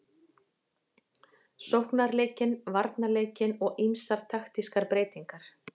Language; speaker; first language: Icelandic; native; Icelandic